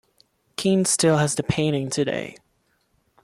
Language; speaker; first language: English; non-native, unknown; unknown